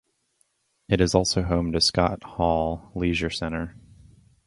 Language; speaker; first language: English; native; English